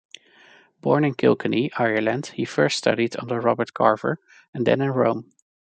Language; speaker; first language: English; non-native, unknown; Dutch